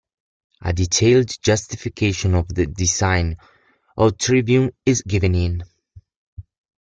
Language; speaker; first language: English; non-native, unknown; Italian